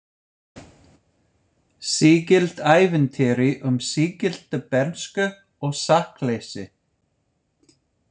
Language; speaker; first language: Icelandic; non-native, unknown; English